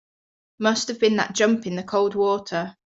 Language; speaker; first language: English; native; English